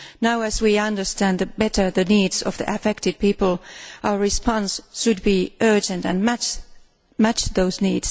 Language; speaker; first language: English; non-native, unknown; Finnish